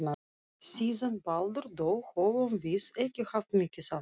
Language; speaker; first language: Icelandic; non-native, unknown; Russian